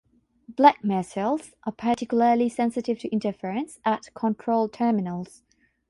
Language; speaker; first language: English; non-native, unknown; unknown